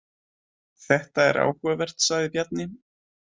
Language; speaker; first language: Icelandic; native; Icelandic